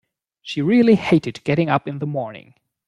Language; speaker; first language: English; non-native, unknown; German